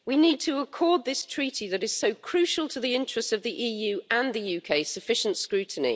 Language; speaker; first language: English; native; English